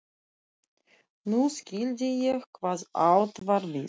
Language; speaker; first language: Icelandic; non-native, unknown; Russian